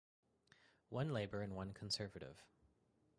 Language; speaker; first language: English; native; English